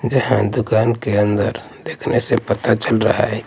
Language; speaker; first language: Hindi; native; Hindi